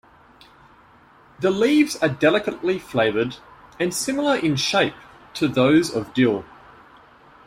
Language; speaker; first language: English; native; English